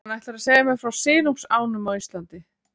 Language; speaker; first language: Icelandic; native; Icelandic